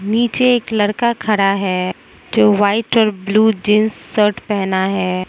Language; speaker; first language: Hindi; non-native, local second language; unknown